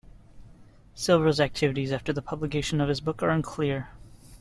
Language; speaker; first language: English; native; English